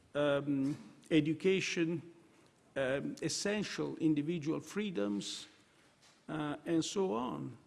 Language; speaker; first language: English; non-native, fluent; Italian